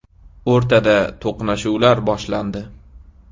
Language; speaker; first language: Uzbek; native; Uzbek